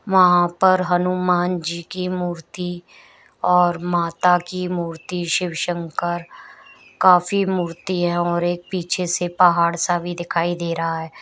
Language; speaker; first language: Hindi; native; Hindi